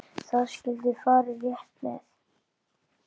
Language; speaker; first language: Icelandic; native; Icelandic